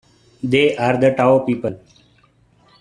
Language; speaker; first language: English; non-native, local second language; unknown